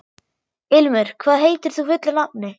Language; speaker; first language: Icelandic; non-native, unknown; German